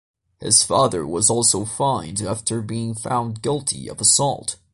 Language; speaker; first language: English; non-native, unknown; Portuguese